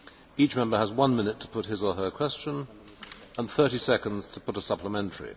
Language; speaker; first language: English; native; English